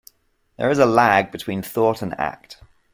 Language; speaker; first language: English; native; English